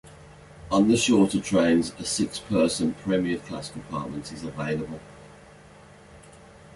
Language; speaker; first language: English; native; English